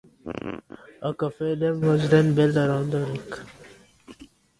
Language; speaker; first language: English; non-native, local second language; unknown